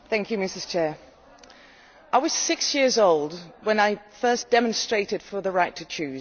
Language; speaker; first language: English; non-native, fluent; Dutch